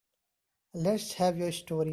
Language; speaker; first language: English; non-native, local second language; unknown